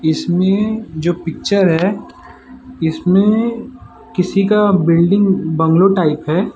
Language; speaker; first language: Hindi; non-native, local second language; Gujarati